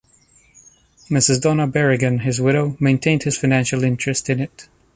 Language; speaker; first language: English; non-native, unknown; Spanish